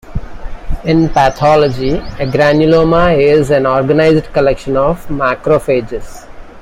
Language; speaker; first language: English; non-native, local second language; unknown